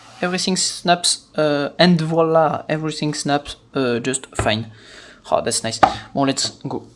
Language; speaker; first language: English; non-native, learner; French